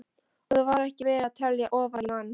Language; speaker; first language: Icelandic; non-native, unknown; Polish